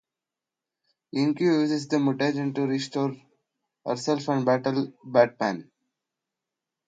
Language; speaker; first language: English; non-native, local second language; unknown